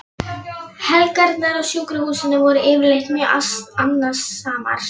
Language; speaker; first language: Icelandic; non-native, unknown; Polish